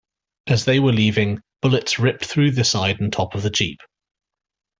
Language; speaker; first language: English; native; English